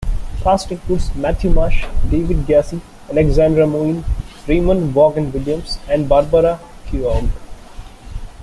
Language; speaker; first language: English; non-native, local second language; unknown